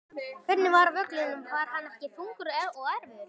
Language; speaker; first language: Icelandic; native; Icelandic